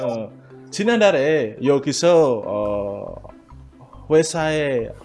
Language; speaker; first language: Korean; non-native, learner; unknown